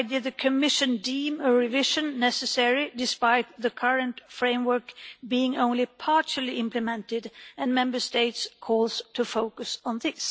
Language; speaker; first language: English; non-native, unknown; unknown